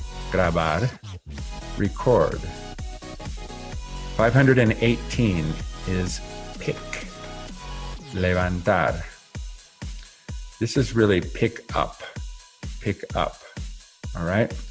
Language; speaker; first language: English; native; English